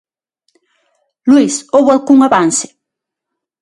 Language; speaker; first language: Galician; non-native, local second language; Spanish